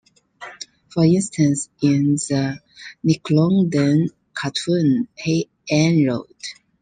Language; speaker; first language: English; non-native, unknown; Chinese